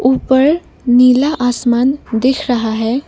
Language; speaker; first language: Hindi; non-native, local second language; Assamese